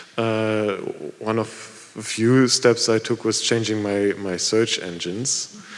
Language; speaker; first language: English; non-native, fluent; German